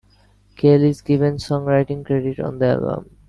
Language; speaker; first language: English; non-native, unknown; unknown